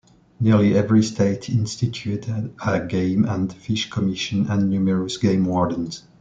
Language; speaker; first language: English; non-native, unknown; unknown